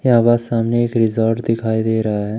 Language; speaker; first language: Hindi; native; Hindi